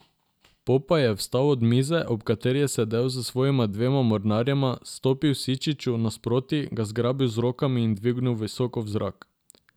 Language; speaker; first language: Slovenian; non-native, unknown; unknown